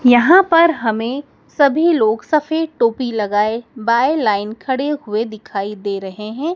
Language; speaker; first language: Hindi; native; Hindi